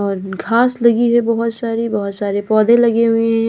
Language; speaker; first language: Hindi; native; Hindi